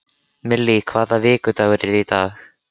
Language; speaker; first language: Icelandic; native; Icelandic